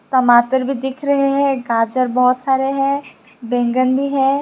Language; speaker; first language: Hindi; non-native, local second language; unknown